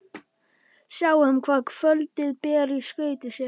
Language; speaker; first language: Icelandic; non-native, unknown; Polish